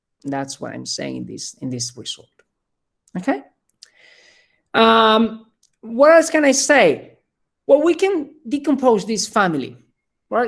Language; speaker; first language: English; non-native, fluent; Spanish